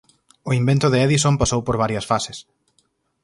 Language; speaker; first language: Galician; native; Galician